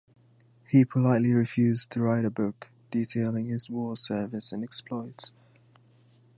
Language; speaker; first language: English; native; English